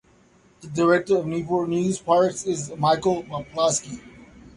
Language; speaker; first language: English; native; English